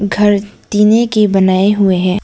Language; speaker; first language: Hindi; non-native, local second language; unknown